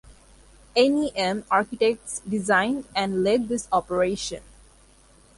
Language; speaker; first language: English; non-native, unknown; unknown